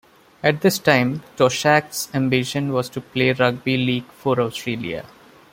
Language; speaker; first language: English; non-native, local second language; Malayalam